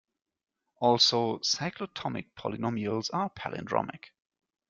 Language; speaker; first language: English; non-native, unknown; German